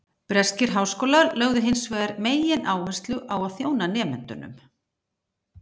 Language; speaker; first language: Icelandic; native; Icelandic